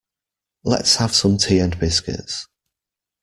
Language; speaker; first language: English; native; English